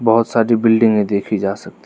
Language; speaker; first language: Hindi; non-native, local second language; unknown